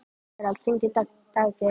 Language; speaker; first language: Icelandic; native; Icelandic